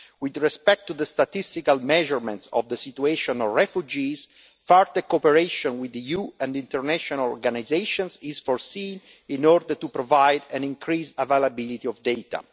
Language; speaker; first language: English; non-native, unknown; Italian